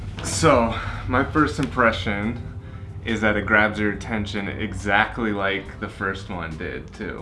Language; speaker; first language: English; native; English